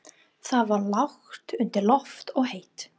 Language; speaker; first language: Icelandic; non-native, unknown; English